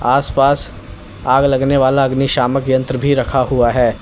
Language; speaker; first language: Hindi; native; Hindi